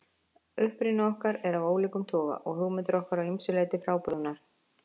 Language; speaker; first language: Icelandic; native; Icelandic